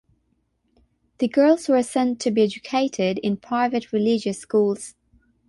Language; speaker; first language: English; non-native, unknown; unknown